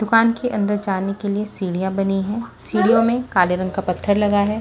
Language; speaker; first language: Hindi; non-native, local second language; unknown